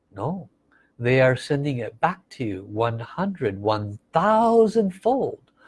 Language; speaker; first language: English; native; English